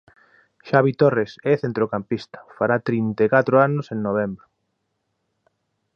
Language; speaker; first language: Galician; native; Galician